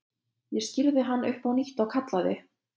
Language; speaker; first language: Icelandic; non-native, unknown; Lithuanian